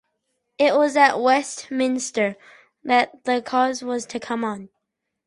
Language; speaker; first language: English; native; English